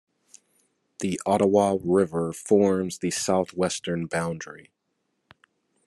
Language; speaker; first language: English; native; English